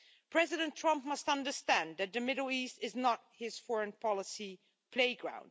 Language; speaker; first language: English; non-native, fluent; Dutch